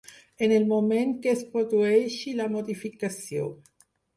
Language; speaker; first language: Catalan; non-native, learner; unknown